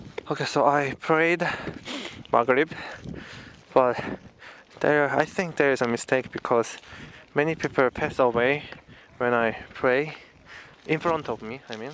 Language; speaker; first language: English; non-native, fluent; Korean